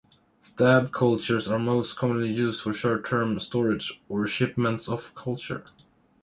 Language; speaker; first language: English; non-native, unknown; Swedish